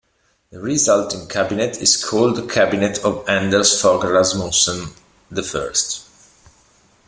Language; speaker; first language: English; non-native, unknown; Italian